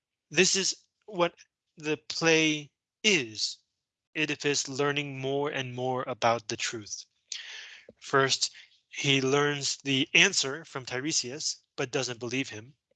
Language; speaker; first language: English; non-native, fluent; Chinese